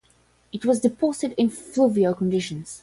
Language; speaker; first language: English; non-native, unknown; Portuguese